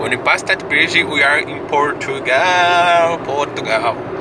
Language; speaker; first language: English; non-native, learner; Portuguese